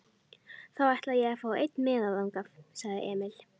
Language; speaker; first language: Icelandic; native; Icelandic